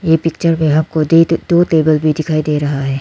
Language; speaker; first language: Hindi; non-native, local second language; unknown